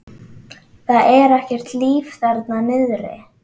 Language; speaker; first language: Icelandic; native; Icelandic